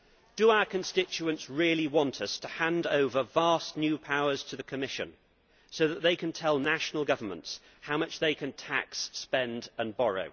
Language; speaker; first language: English; native; English